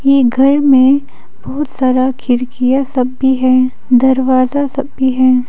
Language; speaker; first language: Hindi; non-native, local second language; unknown